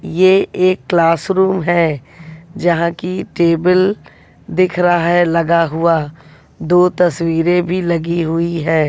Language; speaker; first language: Hindi; native; Hindi